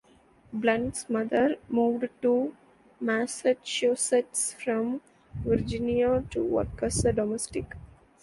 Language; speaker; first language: English; non-native, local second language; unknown